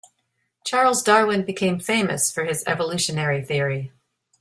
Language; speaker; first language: English; native; English